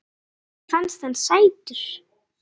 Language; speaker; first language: Icelandic; native; Icelandic